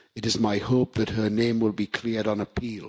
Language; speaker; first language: English; native; English